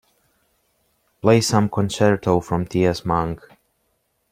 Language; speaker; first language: English; native; English